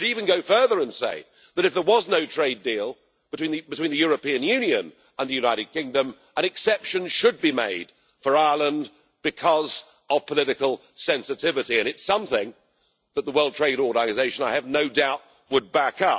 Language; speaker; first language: English; native; English